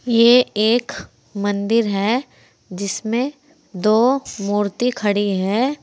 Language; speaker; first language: Hindi; native; Hindi